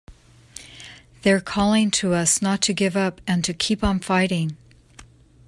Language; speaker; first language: English; native; English